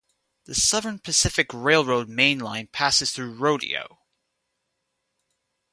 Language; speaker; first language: English; native; English